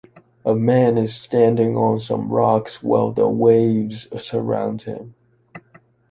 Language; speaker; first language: English; non-native, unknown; Chinese